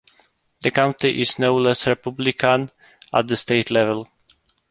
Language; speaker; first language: English; non-native, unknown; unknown